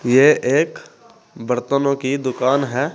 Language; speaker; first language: Hindi; native; Hindi